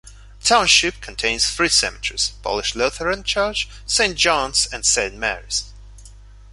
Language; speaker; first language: English; non-native, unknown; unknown